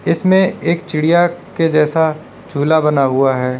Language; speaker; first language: Hindi; native; Hindi